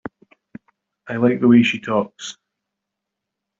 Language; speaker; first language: English; native; English